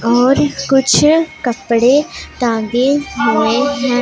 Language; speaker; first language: Hindi; non-native, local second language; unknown